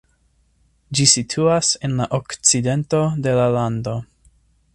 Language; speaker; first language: Esperanto; non-native, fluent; English